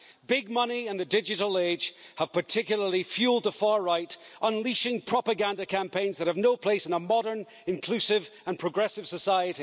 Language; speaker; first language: English; native; English